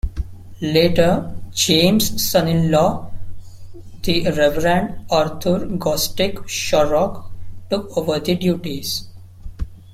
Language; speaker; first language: English; non-native, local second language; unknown